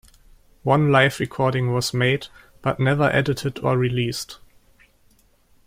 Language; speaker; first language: English; non-native, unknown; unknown